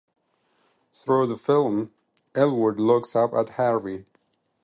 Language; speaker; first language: English; non-native, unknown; Pashto